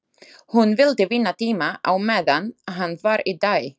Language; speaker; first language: Icelandic; non-native, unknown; Slovak